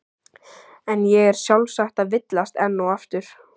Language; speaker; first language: Icelandic; native; Icelandic